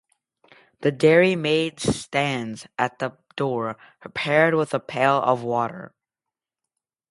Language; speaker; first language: English; native; English